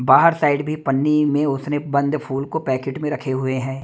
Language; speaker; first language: Hindi; native; Hindi